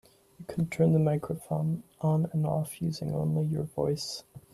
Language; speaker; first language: English; native; English